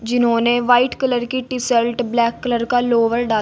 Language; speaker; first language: Hindi; native; Hindi